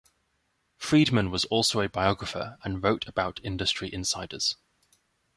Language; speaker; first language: English; native; English